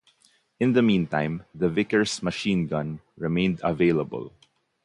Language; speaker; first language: English; non-native, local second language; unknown